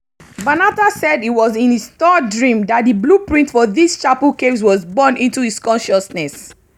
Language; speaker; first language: English; non-native, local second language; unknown